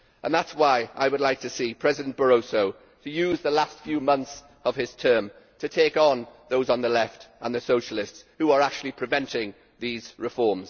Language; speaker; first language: English; native; English